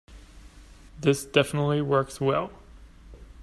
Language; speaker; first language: English; native; English